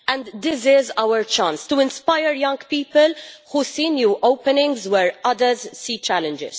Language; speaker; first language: English; non-native, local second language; Maltese